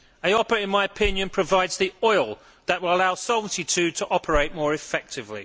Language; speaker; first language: English; native; English